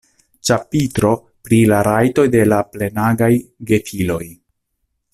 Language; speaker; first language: Esperanto; non-native, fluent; Italian